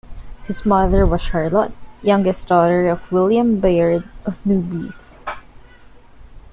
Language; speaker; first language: English; non-native, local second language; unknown